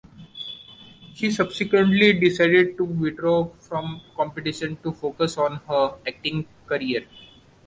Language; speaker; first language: English; non-native, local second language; Marathi